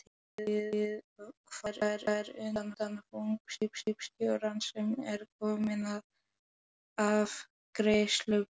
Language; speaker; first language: Icelandic; non-native, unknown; Polish